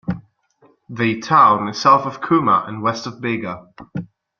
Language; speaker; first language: English; non-native, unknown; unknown